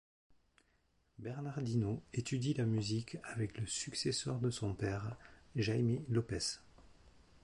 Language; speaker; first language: French; native; French